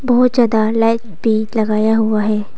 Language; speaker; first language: Hindi; non-native, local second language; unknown